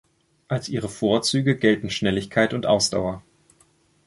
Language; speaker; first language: German; native; German